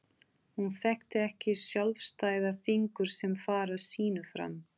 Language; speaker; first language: Icelandic; non-native, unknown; Portuguese